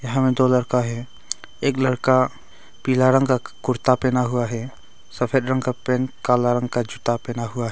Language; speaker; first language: Hindi; non-native, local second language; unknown